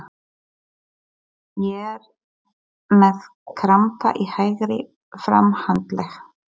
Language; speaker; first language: Icelandic; non-native, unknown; Polish